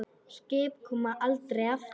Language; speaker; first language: Icelandic; non-native, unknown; Polish